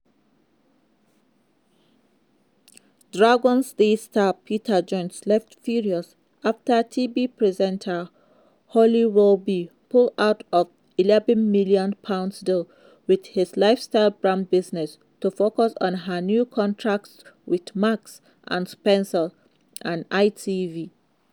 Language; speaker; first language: English; non-native, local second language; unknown